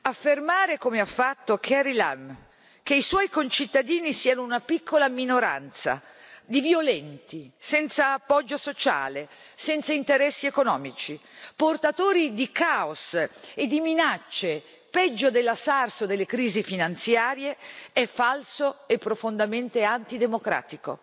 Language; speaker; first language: Italian; native; Italian